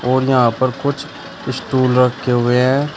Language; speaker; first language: Hindi; native; Hindi